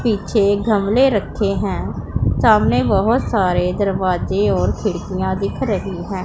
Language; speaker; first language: Hindi; non-native, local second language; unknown